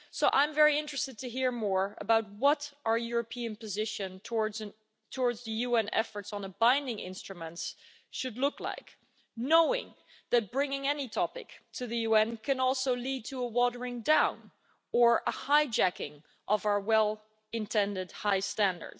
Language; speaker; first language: English; non-native, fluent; Dutch